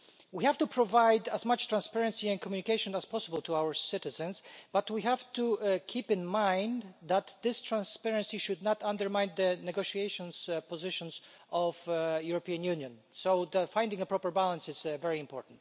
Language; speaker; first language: English; non-native, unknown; Polish